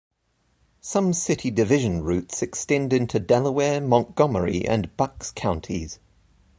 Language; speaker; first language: English; native; English